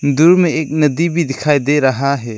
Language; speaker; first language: Hindi; non-native, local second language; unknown